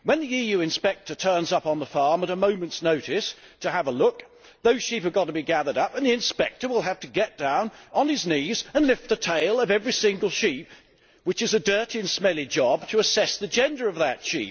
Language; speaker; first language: English; native; English